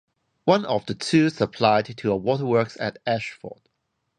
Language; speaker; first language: English; non-native, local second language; Cantonese